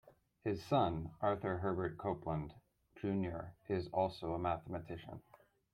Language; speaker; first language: English; native; English